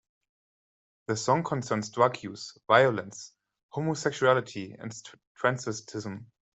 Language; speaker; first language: English; non-native, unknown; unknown